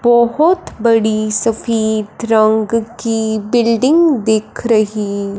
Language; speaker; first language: Hindi; non-native, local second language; Punjabi